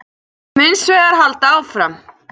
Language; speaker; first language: Icelandic; native; Icelandic